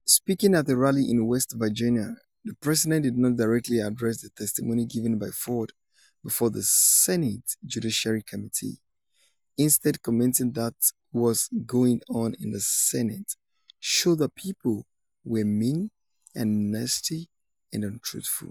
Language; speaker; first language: English; non-native, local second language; Yoruba